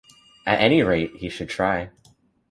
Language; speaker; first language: English; native; English